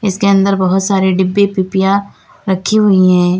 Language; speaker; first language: Hindi; native; Hindi